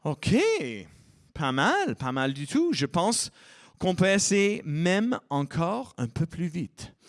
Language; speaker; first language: French; non-native, fluent; English